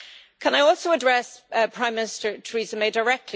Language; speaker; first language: English; native; English